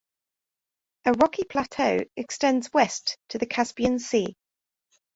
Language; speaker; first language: English; native; English